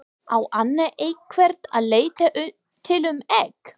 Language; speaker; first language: Icelandic; non-native, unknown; English